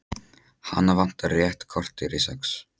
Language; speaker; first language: Icelandic; non-native, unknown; Polish